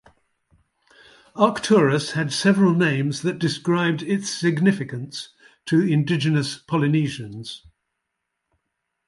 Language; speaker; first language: English; native; English